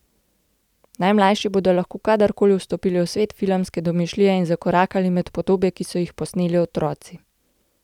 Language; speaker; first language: Slovenian; native; Slovenian